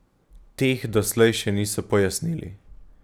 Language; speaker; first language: Slovenian; native; Slovenian